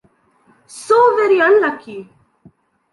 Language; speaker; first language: English; non-native, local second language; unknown